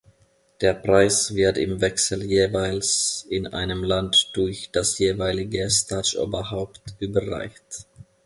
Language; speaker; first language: German; non-native, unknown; Finnish